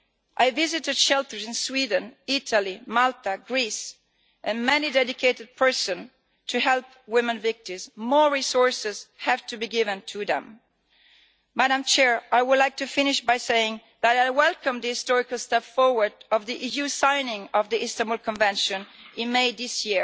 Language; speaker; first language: English; non-native, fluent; Italian